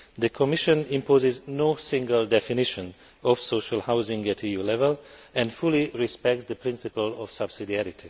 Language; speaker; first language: English; non-native, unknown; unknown